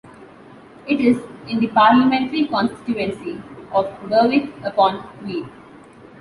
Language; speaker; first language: English; non-native, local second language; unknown